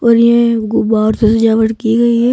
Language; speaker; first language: Hindi; native; Hindi